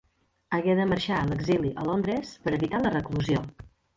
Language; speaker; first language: Catalan; native; Catalan